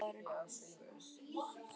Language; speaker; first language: Icelandic; native; Icelandic